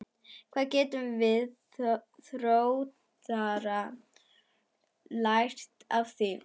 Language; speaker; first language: Icelandic; non-native, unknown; German